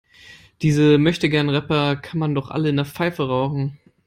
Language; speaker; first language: English; non-native, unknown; German